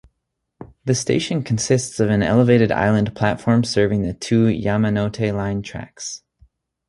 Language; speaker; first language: English; native; English